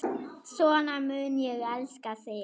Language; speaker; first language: Icelandic; non-native, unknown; German